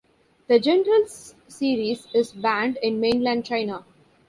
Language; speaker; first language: English; non-native, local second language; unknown